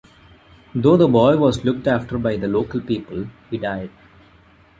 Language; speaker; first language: English; non-native, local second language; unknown